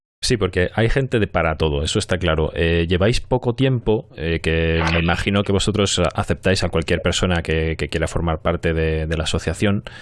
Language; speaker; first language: Spanish; native; Spanish